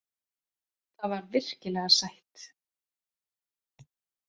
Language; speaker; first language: Icelandic; native; Icelandic